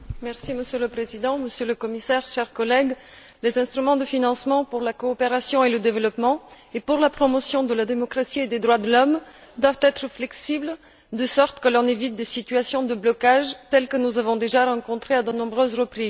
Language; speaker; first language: French; non-native, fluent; Bulgarian